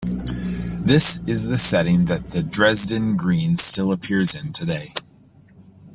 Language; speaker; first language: English; native; English